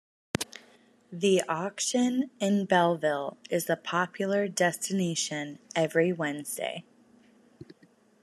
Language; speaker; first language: English; native; English